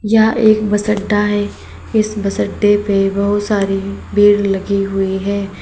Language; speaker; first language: Hindi; native; Hindi